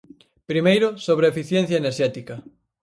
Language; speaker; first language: Galician; native; Galician